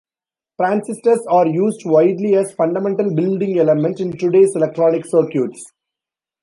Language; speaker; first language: English; non-native, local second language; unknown